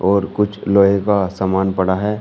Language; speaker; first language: Hindi; native; Hindi